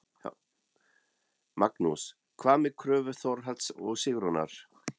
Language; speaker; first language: Icelandic; non-native, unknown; German